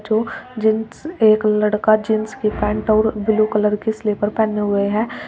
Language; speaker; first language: Hindi; native; Hindi